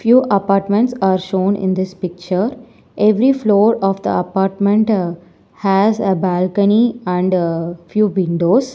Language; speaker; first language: English; non-native, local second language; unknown